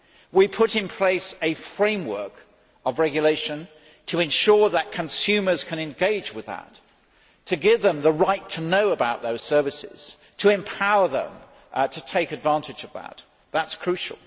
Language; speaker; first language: English; native; English